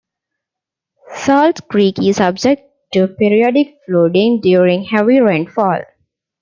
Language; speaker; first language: English; non-native, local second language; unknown